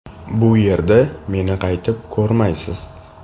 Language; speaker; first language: Uzbek; native; Uzbek